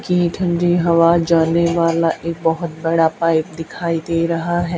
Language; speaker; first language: Hindi; native; Hindi